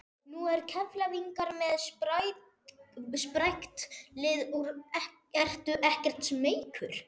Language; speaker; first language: Icelandic; non-native, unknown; Spanish